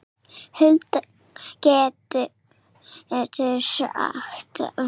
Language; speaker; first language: Icelandic; non-native, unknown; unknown